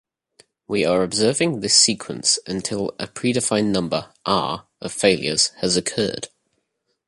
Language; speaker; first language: English; native; English